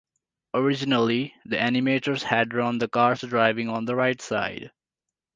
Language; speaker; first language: English; non-native, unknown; Nepali